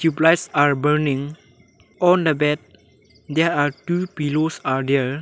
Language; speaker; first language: English; non-native, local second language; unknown